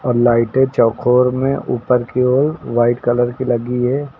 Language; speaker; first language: Hindi; native; Hindi